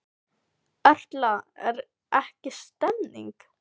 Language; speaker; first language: Icelandic; non-native, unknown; Filipino